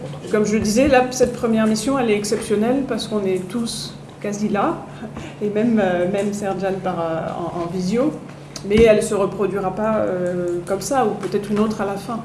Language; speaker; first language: French; native; French